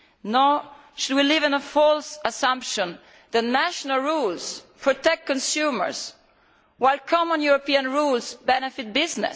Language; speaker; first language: English; non-native, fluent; Italian